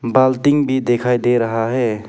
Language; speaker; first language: Hindi; non-native, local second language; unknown